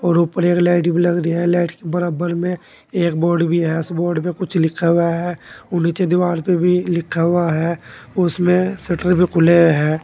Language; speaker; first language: Hindi; native; Hindi